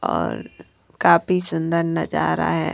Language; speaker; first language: Hindi; non-native, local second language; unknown